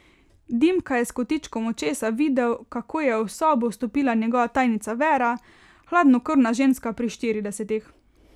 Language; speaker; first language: Slovenian; native; Slovenian